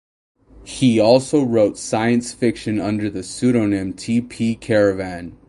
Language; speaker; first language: English; native; English